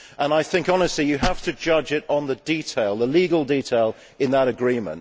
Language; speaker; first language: English; native; English